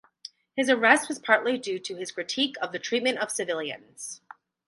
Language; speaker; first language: English; native; English